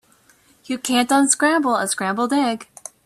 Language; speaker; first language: English; native; English